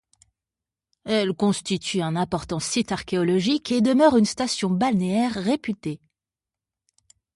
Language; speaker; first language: French; native; French